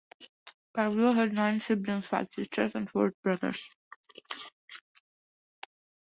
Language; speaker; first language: English; non-native, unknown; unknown